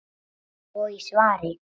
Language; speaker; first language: Icelandic; native; Icelandic